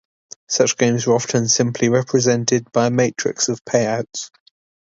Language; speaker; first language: English; native; English